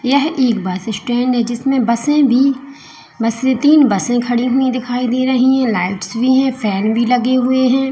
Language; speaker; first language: Hindi; native; Hindi